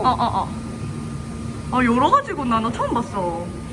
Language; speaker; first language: Korean; native; Korean